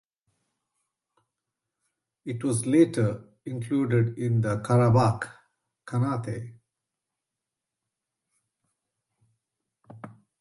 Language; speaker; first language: English; non-native, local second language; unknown